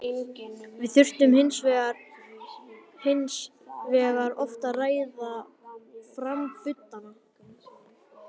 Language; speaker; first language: Icelandic; native; Icelandic